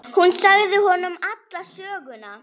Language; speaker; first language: Icelandic; native; Icelandic